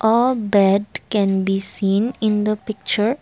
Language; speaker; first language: English; non-native, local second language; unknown